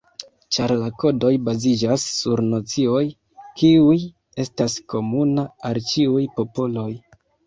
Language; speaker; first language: Esperanto; non-native, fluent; Kinyarwanda